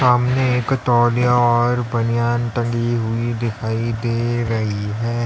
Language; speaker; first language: Hindi; native; Hindi